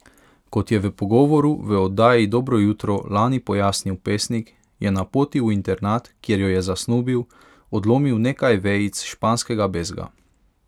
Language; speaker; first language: Slovenian; non-native, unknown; Hungarian